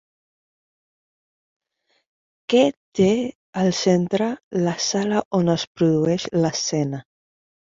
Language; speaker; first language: Catalan; non-native, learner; Spanish